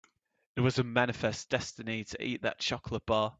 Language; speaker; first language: English; native; English